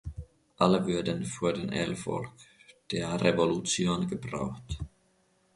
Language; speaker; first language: German; non-native, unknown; Finnish